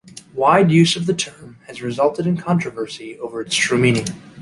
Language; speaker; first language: English; native; English